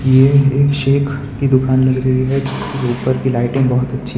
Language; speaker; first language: Hindi; non-native, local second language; Gujarati